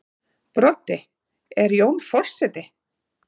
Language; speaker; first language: Icelandic; native; Icelandic